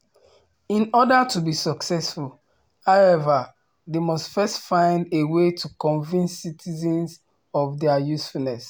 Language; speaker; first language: English; non-native, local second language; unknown